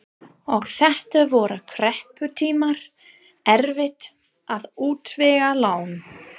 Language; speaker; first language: Icelandic; non-native, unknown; English